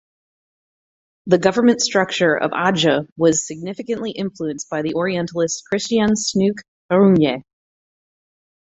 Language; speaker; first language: English; native; English